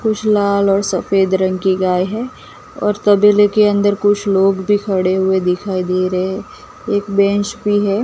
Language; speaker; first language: Hindi; non-native, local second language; Gujarati